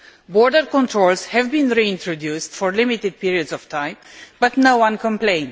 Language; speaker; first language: English; non-native, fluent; Romanian